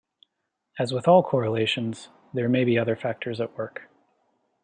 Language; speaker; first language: English; native; English